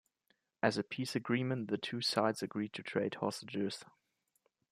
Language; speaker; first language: English; non-native, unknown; German